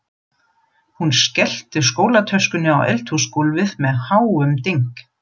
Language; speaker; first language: Icelandic; non-native, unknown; German